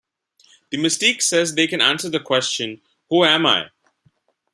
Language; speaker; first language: English; non-native, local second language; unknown